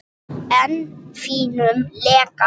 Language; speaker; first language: Icelandic; non-native, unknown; English